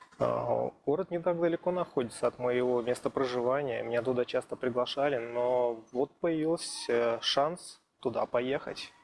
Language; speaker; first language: Russian; native; Russian